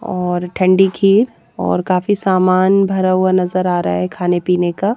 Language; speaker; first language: Hindi; native; Hindi